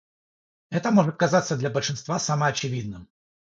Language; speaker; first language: Russian; non-native, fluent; Georgian